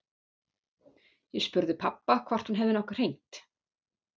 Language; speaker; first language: Icelandic; non-native, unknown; German